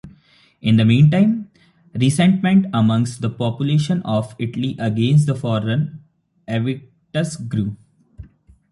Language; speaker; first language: English; non-native, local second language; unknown